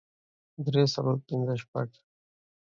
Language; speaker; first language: English; non-native, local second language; Pashto